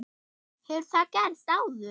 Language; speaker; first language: Icelandic; non-native, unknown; German